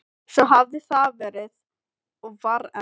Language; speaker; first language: Icelandic; non-native, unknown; Filipino